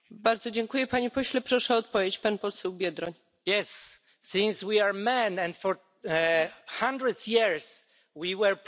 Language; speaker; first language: English; non-native, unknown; Polish